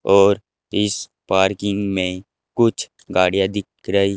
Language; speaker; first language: Hindi; native; Hindi